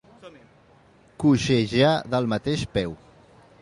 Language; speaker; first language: Catalan; non-native, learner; Spanish